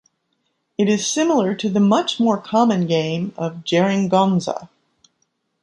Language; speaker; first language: English; native; English